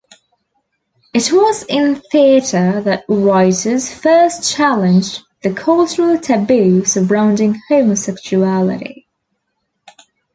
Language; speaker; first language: English; native; English